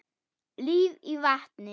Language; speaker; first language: Icelandic; non-native, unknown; German